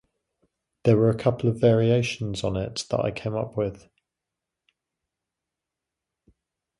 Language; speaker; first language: English; native; English